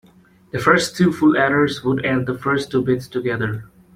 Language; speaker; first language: English; non-native, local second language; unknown